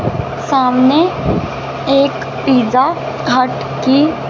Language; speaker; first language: Hindi; non-native, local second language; Punjabi